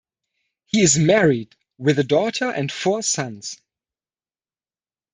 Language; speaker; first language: English; non-native, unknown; German